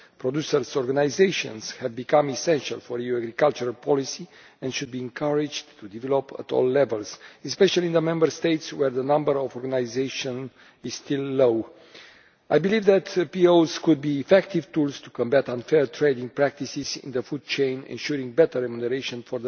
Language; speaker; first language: English; non-native, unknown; Romanian